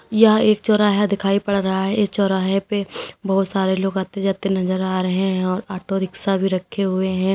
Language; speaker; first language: Hindi; native; Hindi